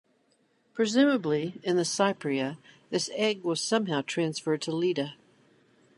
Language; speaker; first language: English; native; English